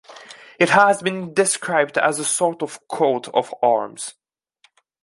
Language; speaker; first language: English; non-native, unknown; French